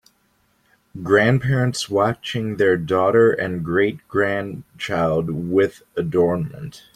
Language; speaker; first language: English; native; English